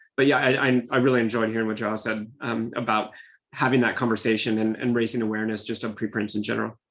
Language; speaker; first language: English; native; English